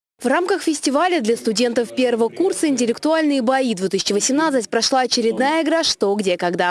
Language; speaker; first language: Russian; native; Russian